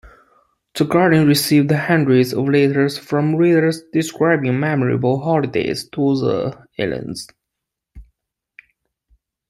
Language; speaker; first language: English; non-native, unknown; Chinese